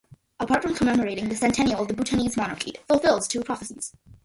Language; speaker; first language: English; early bilingual, other home language; Malayalam